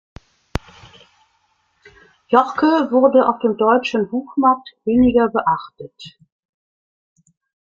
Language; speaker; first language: German; native; German